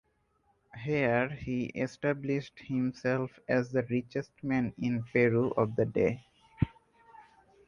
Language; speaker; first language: English; non-native, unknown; Bangla